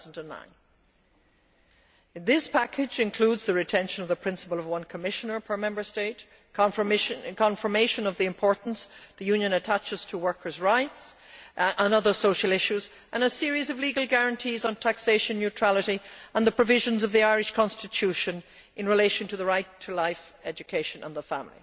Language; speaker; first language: English; native; English